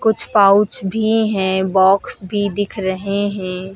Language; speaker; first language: Hindi; native; Hindi